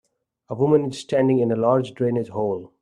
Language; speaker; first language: English; non-native, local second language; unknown